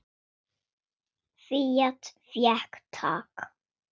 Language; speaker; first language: Icelandic; non-native, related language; Swedish